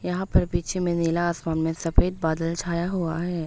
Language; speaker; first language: Hindi; early bilingual, other home language; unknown